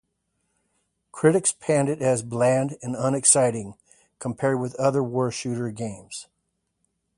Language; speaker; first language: English; native; English